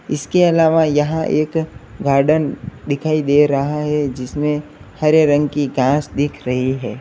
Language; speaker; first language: Hindi; native; Hindi